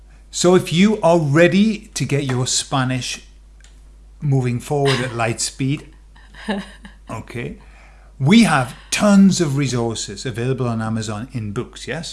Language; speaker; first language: English; native; English